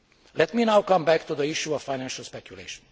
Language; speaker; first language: English; non-native, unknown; Hungarian